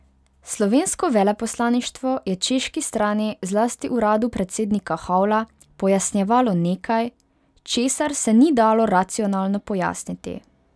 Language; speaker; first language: Slovenian; non-native, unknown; Hungarian